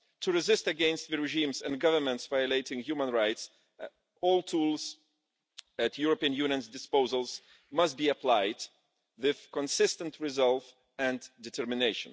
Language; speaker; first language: English; non-native, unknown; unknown